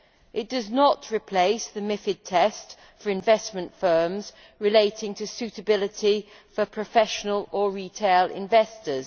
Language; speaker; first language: English; native; English